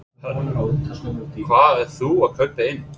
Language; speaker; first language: Icelandic; non-native, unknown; English